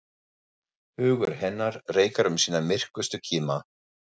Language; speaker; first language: Icelandic; non-native, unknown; German